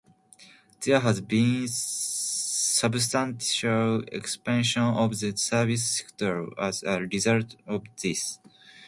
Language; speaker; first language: English; non-native, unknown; Japanese